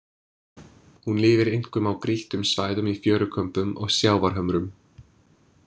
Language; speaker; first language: Icelandic; non-native, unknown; English